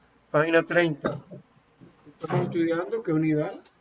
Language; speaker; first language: Spanish; native; Spanish